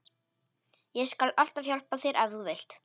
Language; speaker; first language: Icelandic; non-native, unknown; Polish